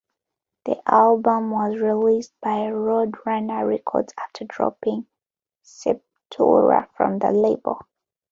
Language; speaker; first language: English; non-native, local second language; Ganda